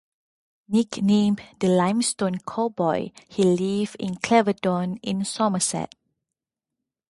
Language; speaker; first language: English; non-native, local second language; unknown